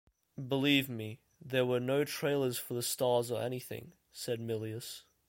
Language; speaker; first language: English; native; English